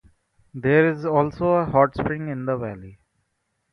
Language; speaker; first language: English; non-native, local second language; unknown